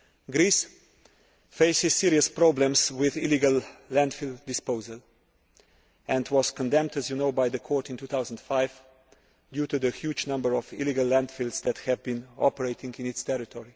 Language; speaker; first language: English; non-native, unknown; Slovenian